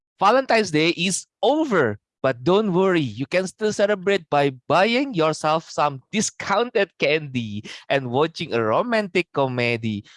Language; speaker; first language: English; non-native, fluent; Indonesian